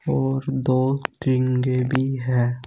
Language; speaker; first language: Hindi; native; Hindi